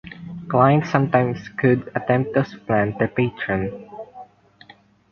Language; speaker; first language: English; non-native, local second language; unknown